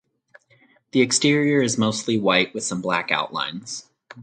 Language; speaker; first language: English; native; English